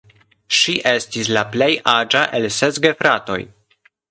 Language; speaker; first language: Esperanto; non-native, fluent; Polish